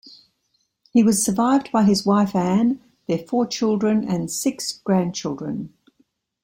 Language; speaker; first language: English; native; English